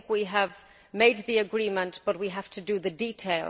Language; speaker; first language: English; native; English